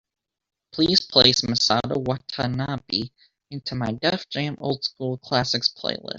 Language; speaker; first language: English; native; English